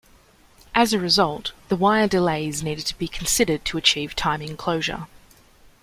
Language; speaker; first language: English; native; English